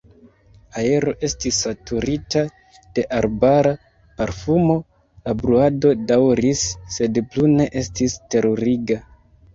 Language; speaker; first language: Esperanto; non-native, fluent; Kinyarwanda